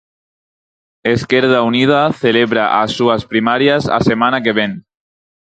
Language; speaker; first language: Galician; non-native, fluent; Spanish